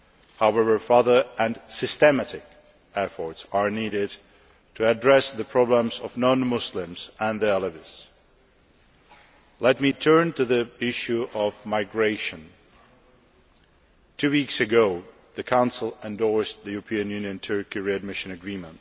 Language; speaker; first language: English; non-native, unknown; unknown